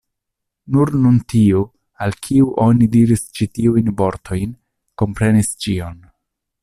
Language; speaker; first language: Esperanto; non-native, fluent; Italian